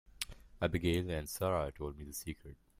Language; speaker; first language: English; non-native, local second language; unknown